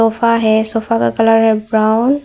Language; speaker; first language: Hindi; non-native, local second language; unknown